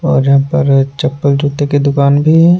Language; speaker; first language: Hindi; non-native, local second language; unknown